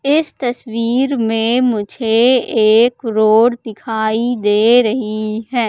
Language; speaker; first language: Hindi; native; Hindi